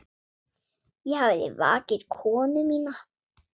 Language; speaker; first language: Icelandic; non-native, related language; Swedish